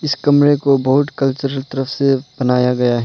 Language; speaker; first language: Hindi; non-native, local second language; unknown